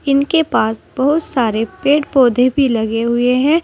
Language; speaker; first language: Hindi; native; Hindi